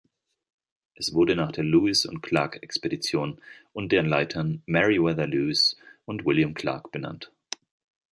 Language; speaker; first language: German; native; German